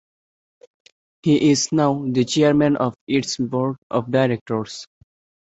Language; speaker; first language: English; non-native, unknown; Bangla